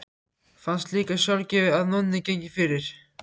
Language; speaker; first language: Icelandic; native; Icelandic